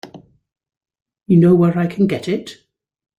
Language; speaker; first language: English; native; English